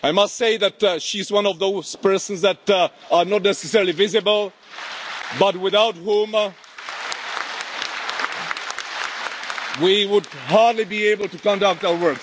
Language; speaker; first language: English; non-native, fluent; Czech